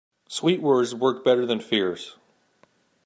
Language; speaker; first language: English; native; English